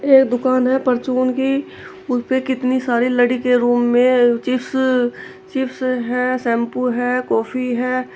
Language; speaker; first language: Hindi; native; Hindi